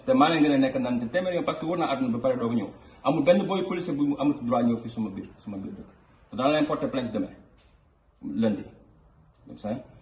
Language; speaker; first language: English; non-native, fluent; Wolof